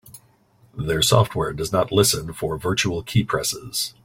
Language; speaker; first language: English; native; English